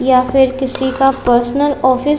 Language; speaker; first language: Hindi; non-native, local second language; Punjabi